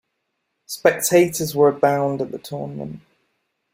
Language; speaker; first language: English; native; English